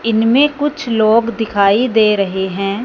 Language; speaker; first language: Hindi; non-native, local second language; Punjabi